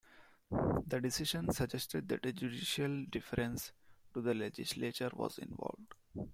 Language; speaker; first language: English; non-native, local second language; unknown